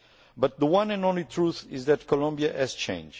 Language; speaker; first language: English; non-native, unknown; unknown